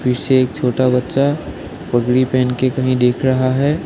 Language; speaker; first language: Hindi; non-native, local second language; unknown